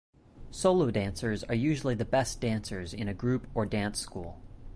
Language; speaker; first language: English; native; English